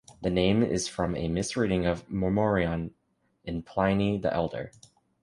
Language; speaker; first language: English; native; English